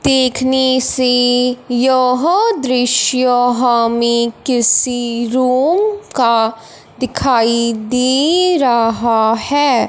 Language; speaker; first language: Hindi; non-native, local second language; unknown